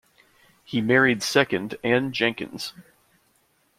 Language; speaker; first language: English; native; English